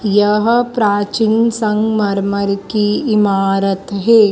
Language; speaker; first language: Hindi; native; Hindi